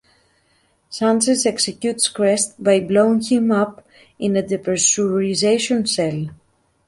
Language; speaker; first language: English; native; English